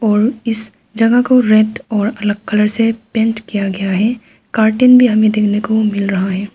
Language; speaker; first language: Hindi; non-native, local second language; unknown